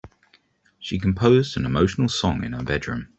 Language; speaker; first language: English; native; English